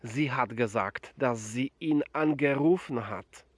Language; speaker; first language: German; non-native, fluent; Polish